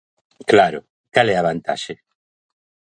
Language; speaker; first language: Galician; native; Galician